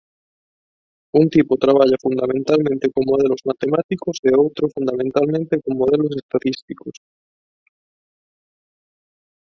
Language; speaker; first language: Galician; non-native, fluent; Spanish